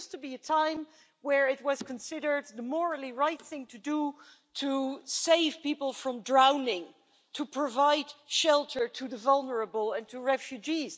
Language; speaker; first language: English; non-native, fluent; Dutch